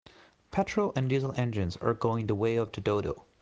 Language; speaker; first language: English; non-native, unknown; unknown